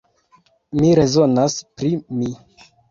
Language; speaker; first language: Esperanto; non-native, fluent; Kinyarwanda